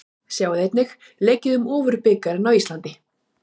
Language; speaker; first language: Icelandic; native; Icelandic